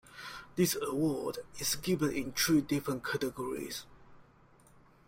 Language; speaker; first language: English; non-native, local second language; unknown